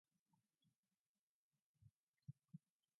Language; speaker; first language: English; non-native, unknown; Mongolian